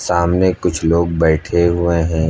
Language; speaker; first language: Hindi; native; Hindi